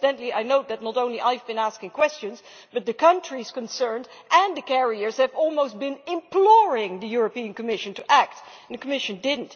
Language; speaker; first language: English; non-native, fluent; Dutch